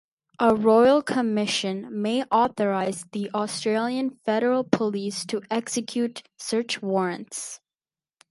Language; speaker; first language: English; native; English